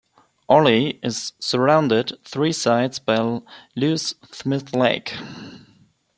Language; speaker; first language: English; non-native, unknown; German